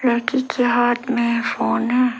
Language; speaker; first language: Hindi; early bilingual, other home language; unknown